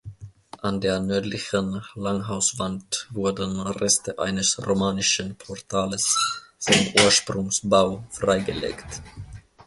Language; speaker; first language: German; non-native, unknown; Finnish